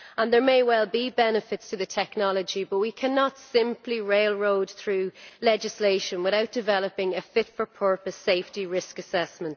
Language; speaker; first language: English; native; English